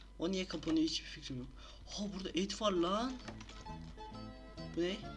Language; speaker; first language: Turkish; native; Turkish